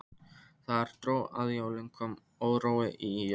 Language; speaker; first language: Icelandic; non-native, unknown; Polish